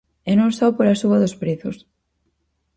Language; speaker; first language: Galician; native; Galician